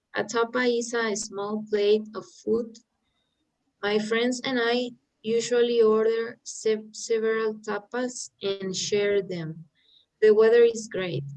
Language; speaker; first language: English; non-native, learner; Spanish